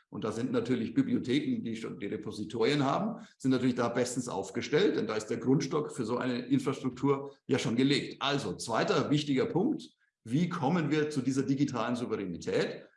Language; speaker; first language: German; native; German